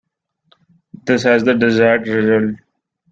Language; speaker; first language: English; non-native, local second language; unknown